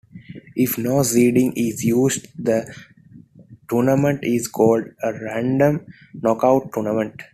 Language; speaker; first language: English; non-native, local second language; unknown